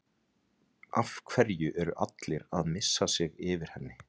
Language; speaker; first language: Icelandic; native; Icelandic